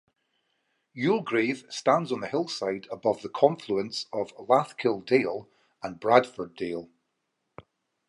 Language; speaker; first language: English; native; English